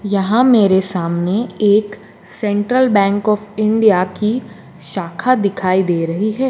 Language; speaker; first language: Hindi; non-native, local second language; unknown